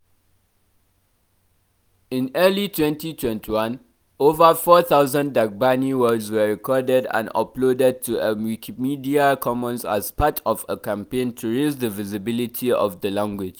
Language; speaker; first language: English; non-native, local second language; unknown